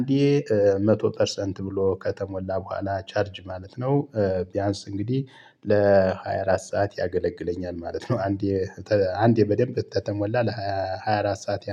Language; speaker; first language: Amharic; native; Amharic